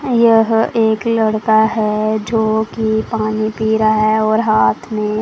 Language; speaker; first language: Hindi; non-native, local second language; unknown